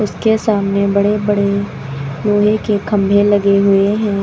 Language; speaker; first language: Hindi; native; Hindi